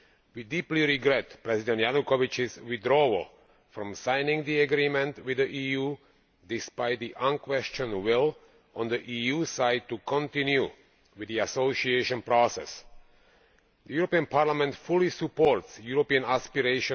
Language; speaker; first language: English; non-native, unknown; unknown